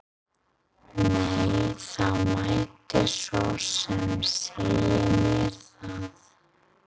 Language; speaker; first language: Icelandic; non-native, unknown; English